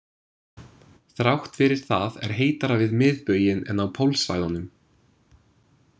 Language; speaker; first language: Icelandic; non-native, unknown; English